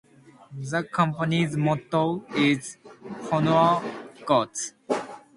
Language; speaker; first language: English; non-native, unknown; Japanese